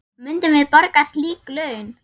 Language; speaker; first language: Icelandic; non-native, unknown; German